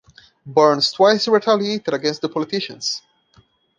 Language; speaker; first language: English; non-native, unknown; Portuguese